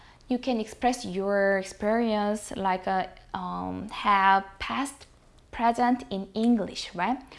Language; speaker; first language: English; non-native, fluent; Korean